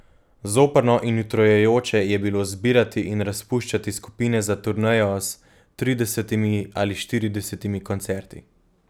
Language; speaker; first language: Slovenian; native; Slovenian